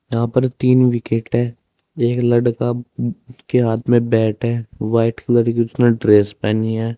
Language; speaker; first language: Hindi; native; Hindi